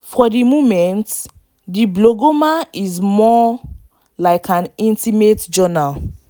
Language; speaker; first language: English; non-native, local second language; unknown